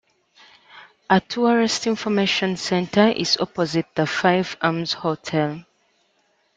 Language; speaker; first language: English; native; English